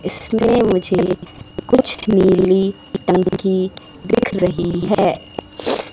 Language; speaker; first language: Hindi; native; Hindi